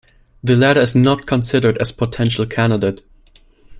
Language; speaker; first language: English; non-native, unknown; German